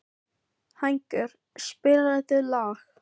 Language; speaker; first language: Icelandic; non-native, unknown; Filipino